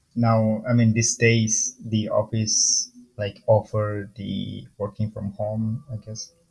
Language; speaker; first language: English; non-native, fluent; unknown